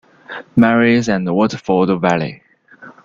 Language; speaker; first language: English; non-native, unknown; Chinese